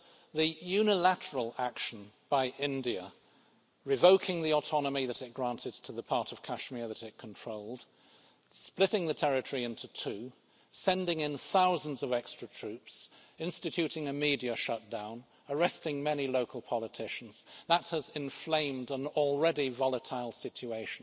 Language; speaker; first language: English; native; English